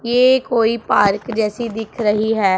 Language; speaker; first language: Hindi; non-native, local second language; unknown